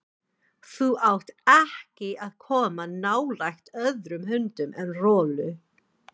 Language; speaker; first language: Icelandic; non-native, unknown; English